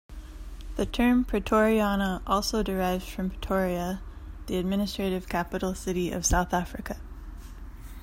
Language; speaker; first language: English; native; English